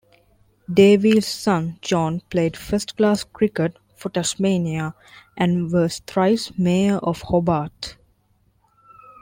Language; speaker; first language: English; non-native, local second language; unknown